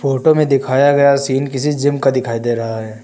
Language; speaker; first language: Hindi; native; Hindi